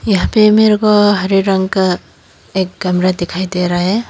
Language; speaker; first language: Hindi; non-native, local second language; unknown